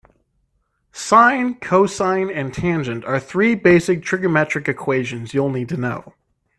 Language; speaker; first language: English; native; English